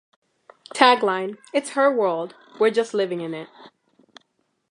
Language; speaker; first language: English; native; English